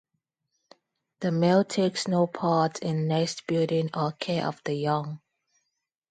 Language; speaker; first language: English; non-native, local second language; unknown